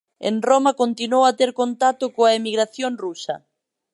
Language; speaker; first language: Galician; native; Galician